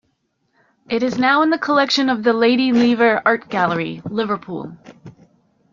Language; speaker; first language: English; native; English